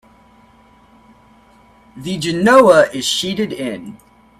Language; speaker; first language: English; native; English